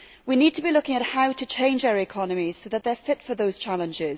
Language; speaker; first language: English; native; English